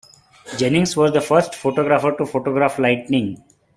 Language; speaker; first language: English; non-native, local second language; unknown